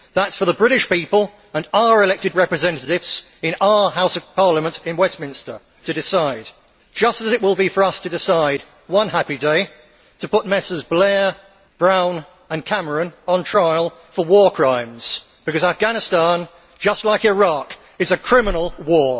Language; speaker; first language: English; native; English